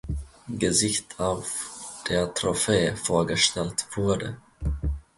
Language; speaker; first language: German; non-native, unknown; Finnish